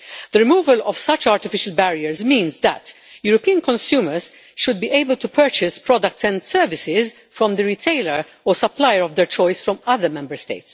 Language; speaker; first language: English; non-native, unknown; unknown